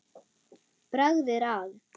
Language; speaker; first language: Icelandic; non-native, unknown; German